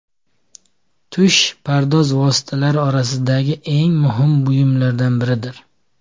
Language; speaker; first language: Uzbek; native; Uzbek